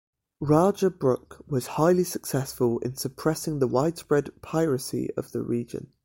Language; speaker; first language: English; native; English